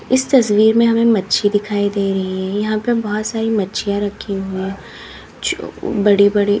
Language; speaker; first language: Hindi; native; Hindi